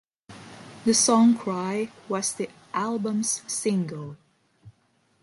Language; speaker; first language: English; non-native, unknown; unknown